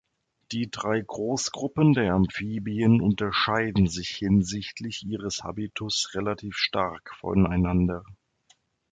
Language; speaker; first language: German; native; German